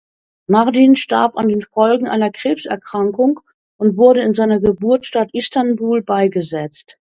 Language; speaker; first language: German; native; German